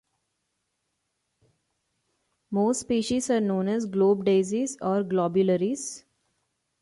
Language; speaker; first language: English; non-native, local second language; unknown